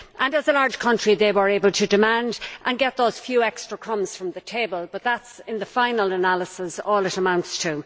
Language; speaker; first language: English; native; English